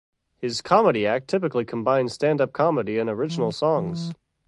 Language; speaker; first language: English; native; English